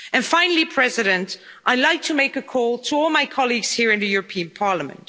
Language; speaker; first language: English; non-native, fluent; Dutch